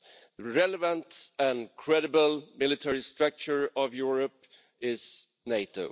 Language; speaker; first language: English; non-native, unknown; Swedish